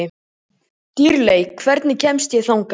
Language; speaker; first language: Icelandic; native; Icelandic